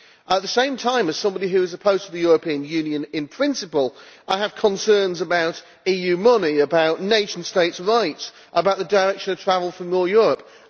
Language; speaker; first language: English; native; English